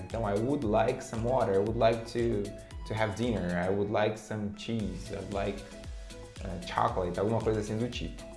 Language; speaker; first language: English; non-native, fluent; Portuguese